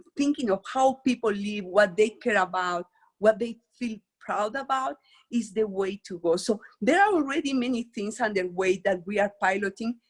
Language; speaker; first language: English; non-native, fluent; Spanish